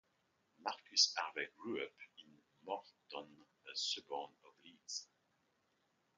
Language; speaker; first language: English; non-native, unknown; French